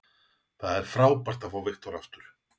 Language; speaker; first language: Icelandic; native; Icelandic